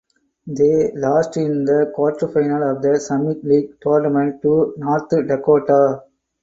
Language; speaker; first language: English; non-native, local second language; Tamil